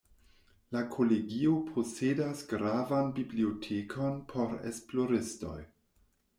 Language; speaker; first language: Esperanto; non-native, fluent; German